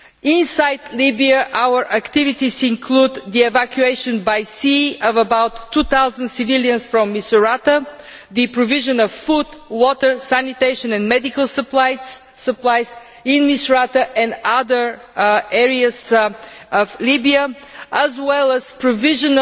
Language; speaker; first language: English; non-native, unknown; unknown